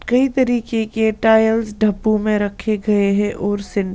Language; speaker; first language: Hindi; non-native, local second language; Punjabi